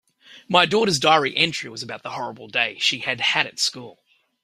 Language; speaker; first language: English; native; English